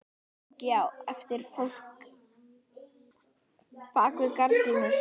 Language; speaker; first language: Icelandic; native; Icelandic